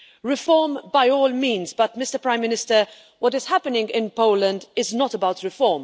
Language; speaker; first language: English; non-native, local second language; Maltese